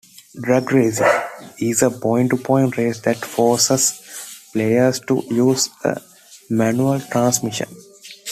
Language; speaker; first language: English; non-native, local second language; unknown